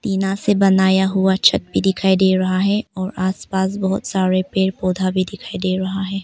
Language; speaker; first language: Hindi; non-native, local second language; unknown